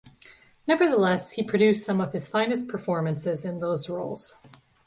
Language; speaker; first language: English; native; English